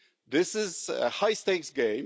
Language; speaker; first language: English; native; English